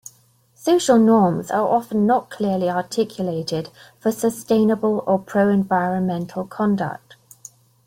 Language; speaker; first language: English; native; English